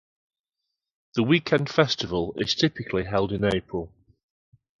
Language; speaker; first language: English; native; English